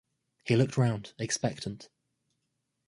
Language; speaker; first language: English; native; English